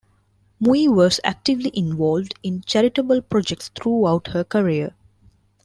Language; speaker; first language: English; non-native, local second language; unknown